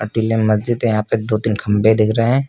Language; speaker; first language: Hindi; native; Hindi